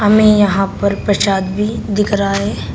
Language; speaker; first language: Hindi; native; Hindi